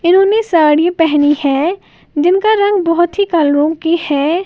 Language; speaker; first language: Hindi; native; Hindi